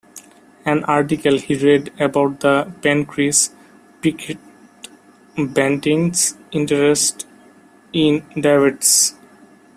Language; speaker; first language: English; non-native, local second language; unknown